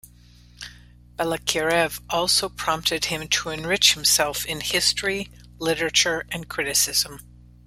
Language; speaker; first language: English; native; English